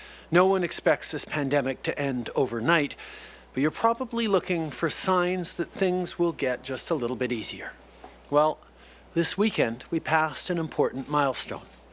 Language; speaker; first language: English; native; English